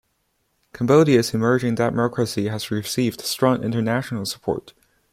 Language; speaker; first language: English; non-native, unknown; Chinese